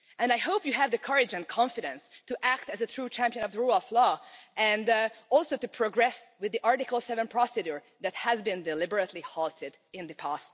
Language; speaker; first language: English; non-native, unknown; Hungarian